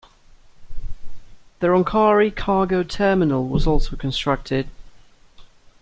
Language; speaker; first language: English; native; English